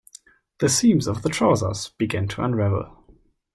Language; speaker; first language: English; non-native, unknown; German